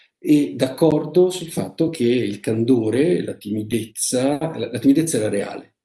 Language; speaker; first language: Italian; native; Italian